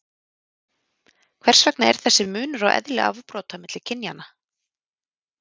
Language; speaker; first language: Icelandic; native; Icelandic